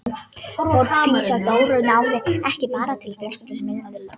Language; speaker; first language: Icelandic; non-native, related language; Danish